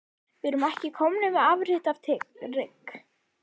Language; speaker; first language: Icelandic; native; Icelandic